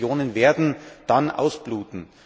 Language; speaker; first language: German; native; German